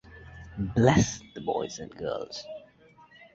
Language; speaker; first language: English; native; English